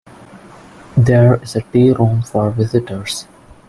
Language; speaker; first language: English; non-native, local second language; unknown